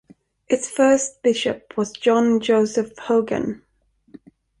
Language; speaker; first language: English; non-native, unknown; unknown